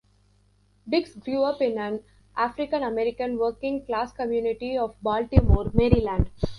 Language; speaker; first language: English; non-native, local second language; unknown